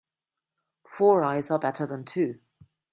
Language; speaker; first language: English; non-native, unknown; German